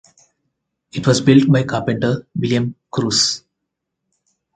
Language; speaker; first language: English; non-native, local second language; Telugu